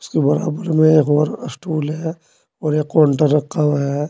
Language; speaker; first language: Hindi; native; Hindi